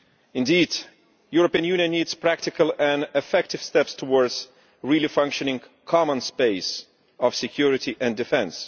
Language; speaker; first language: English; non-native, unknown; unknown